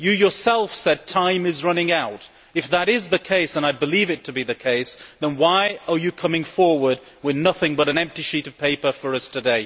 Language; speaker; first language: English; native; English